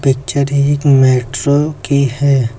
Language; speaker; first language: Hindi; native; Hindi